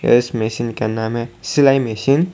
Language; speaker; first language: Hindi; non-native, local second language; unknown